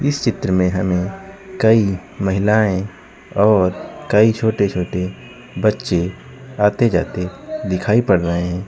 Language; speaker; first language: Hindi; native; Hindi